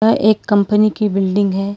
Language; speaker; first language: Hindi; non-native, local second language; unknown